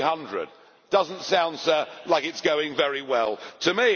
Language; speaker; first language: English; native; English